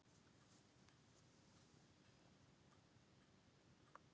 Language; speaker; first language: Icelandic; native; Icelandic